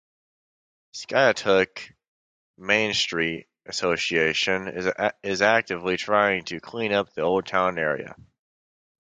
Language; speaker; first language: English; native; English